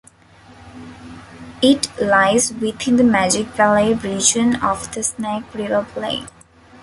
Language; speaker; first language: English; non-native, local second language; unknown